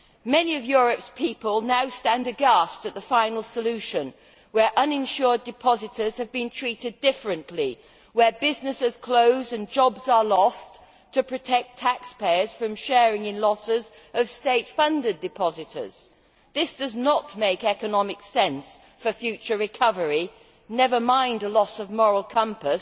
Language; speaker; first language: English; native; English